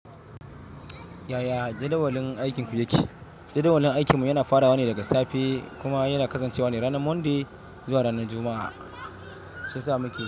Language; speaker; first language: Hausa; non-native, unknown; Yoruba